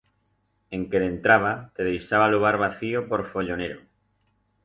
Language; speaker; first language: Aragonese; non-native, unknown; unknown